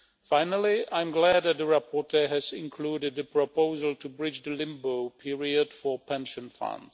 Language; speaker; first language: English; non-native, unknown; Czech